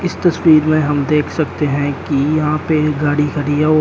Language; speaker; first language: Hindi; native; Hindi